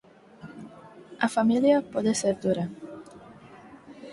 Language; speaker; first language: Galician; non-native, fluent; Spanish